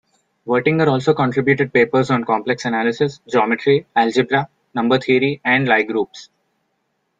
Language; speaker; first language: English; non-native, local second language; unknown